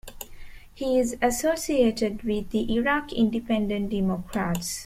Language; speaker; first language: English; non-native, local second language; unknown